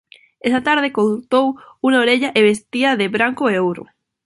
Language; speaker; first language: Galician; non-native, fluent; Spanish